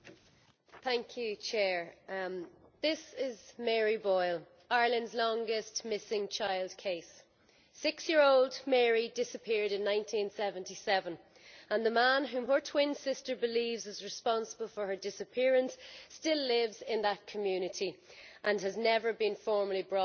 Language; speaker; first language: English; native; English